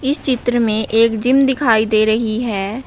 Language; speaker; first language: Hindi; native; Hindi